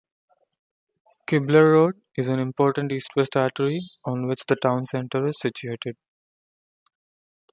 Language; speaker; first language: English; non-native, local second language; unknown